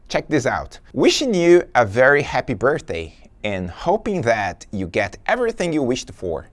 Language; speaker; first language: English; non-native, fluent; Portuguese